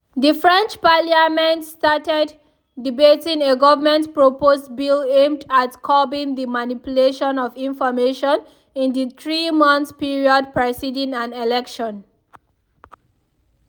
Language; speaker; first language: English; non-native, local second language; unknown